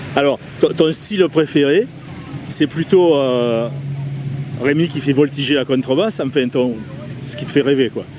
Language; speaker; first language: French; native; French